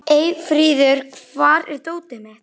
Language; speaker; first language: Icelandic; native; Icelandic